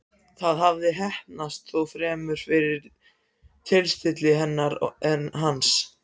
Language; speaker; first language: Icelandic; non-native, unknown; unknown